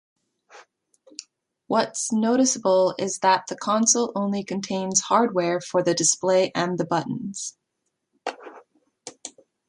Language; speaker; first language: English; native; English